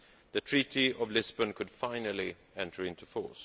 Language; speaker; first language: English; non-native, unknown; Swedish